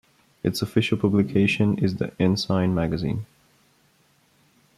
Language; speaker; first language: English; non-native, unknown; Bulgarian